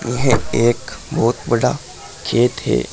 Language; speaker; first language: Hindi; native; Hindi